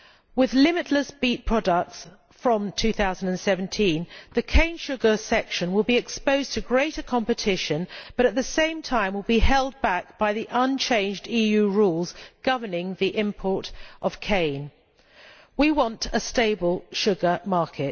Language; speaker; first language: English; native; English